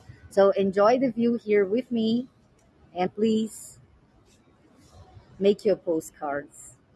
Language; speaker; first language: English; non-native, fluent; Portuguese